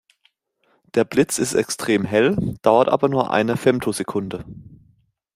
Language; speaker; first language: German; native; German